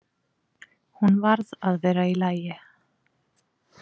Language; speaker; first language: Icelandic; native; Icelandic